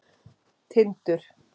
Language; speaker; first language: Icelandic; native; Icelandic